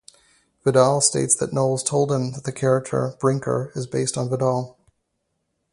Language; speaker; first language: English; native; English